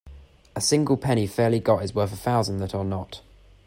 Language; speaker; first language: English; native; English